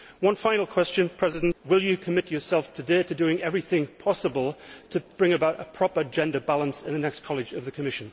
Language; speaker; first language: English; native; English